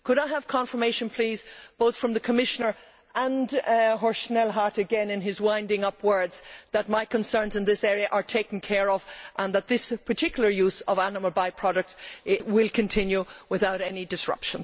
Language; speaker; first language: English; native; English